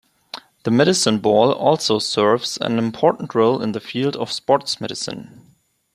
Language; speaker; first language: English; non-native, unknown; German